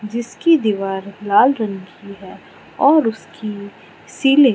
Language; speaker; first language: Hindi; non-native, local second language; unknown